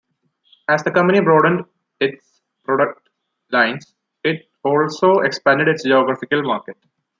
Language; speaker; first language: English; non-native, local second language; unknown